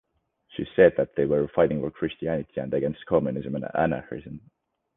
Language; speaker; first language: English; non-native, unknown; Estonian